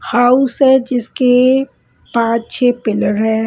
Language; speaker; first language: Hindi; non-native, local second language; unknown